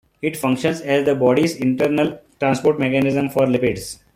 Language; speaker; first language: English; non-native, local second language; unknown